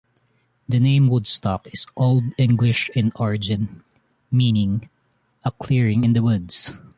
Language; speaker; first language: English; non-native, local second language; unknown